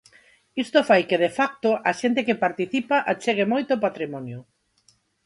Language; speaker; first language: Galician; non-native, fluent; Spanish